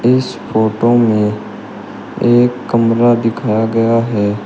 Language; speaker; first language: Hindi; native; Hindi